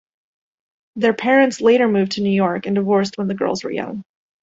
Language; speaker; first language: English; native; English